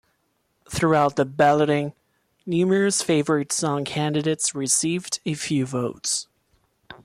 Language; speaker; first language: English; non-native, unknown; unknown